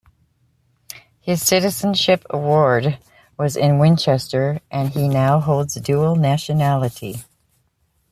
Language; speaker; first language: English; native; English